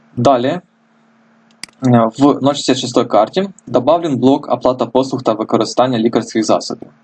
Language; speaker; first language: Ukrainian; non-native, local second language; Russian